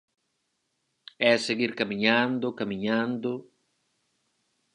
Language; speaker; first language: Galician; native; Galician